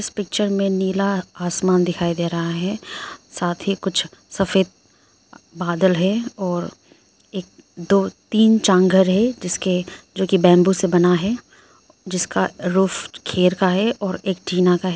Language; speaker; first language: Hindi; early bilingual, other home language; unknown